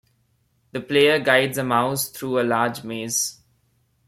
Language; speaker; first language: English; non-native, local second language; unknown